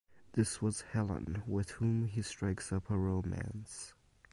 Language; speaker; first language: English; native; English